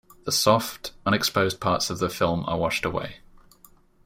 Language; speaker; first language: English; native; English